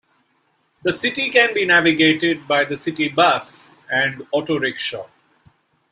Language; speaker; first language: English; non-native, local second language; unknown